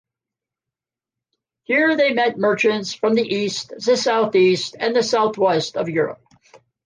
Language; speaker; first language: English; native; English